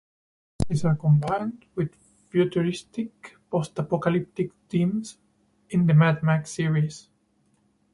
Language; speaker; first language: English; non-native, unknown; Spanish